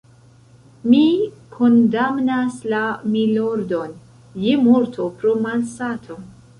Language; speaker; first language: Esperanto; non-native, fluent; Central Kurdish